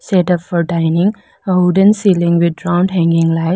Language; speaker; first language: English; non-native, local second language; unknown